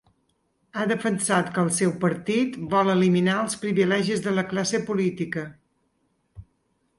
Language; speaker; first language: Catalan; native; Catalan